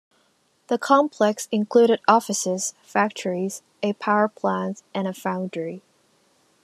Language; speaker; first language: English; non-native, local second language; Cantonese